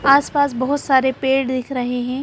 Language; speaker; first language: Hindi; native; Hindi